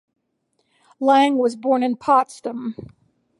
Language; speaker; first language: English; native; English